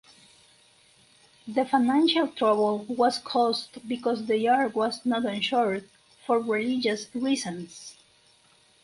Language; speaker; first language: English; non-native, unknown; Spanish